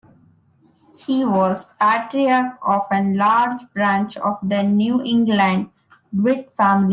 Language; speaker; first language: English; non-native, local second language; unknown